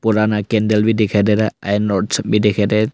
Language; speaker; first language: Hindi; non-native, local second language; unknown